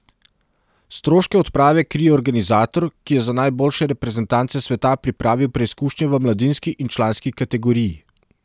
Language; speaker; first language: Slovenian; non-native, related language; Serbian